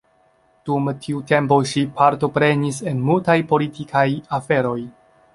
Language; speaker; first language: Esperanto; non-native, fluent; Chinese